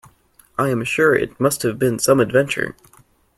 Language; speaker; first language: English; native; English